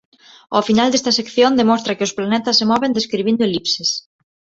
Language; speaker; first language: Galician; non-native, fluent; Spanish